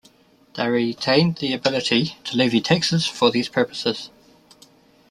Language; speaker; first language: English; native; English